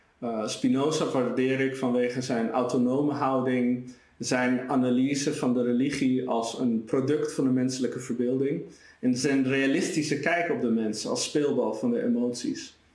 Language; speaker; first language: Dutch; early bilingual, other home language; Persian